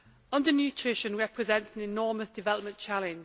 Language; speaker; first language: English; native; English